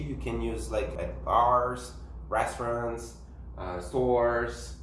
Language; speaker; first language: English; non-native, fluent; Portuguese